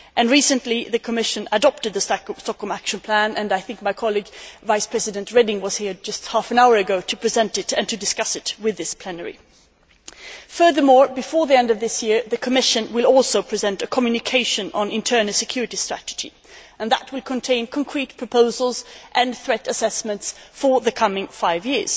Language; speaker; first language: English; non-native, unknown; Swedish